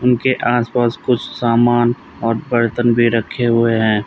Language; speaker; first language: Hindi; native; Hindi